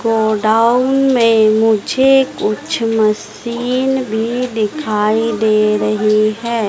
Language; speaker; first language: Hindi; native; Hindi